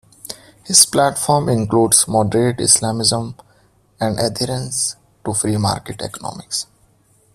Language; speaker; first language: English; non-native, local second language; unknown